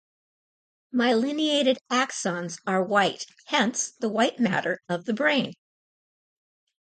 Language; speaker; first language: English; native; English